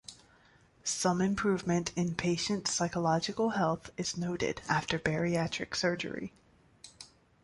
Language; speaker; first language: English; native; English